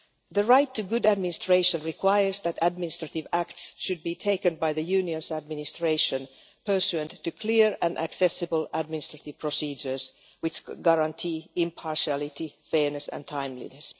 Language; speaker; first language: English; non-native, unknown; Finnish